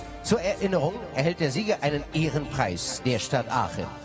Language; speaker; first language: German; native; German